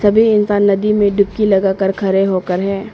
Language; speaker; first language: Hindi; non-native, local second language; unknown